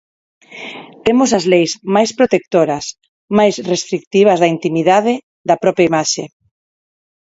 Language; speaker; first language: Galician; non-native, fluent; Spanish